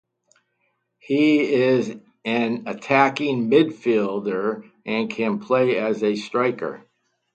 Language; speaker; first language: English; native; English